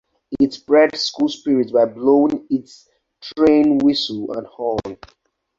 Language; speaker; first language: English; non-native, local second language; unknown